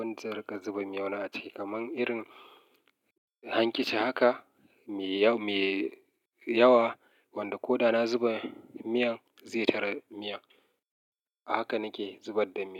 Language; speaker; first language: Hausa; native; Hausa